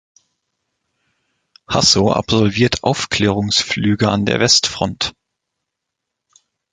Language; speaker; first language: German; native; German